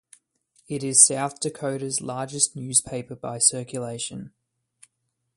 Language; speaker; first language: English; native; English